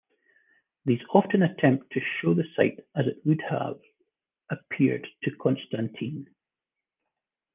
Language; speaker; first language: English; native; English